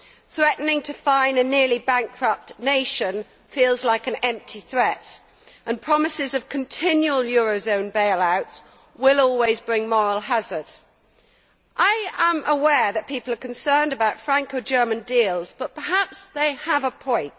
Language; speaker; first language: English; native; English